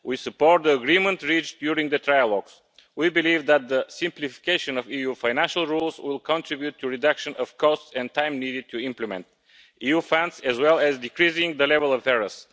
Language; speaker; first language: English; non-native, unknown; Bulgarian